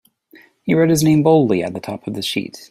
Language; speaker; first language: English; native; English